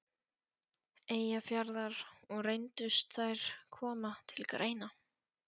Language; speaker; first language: Icelandic; non-native, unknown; Polish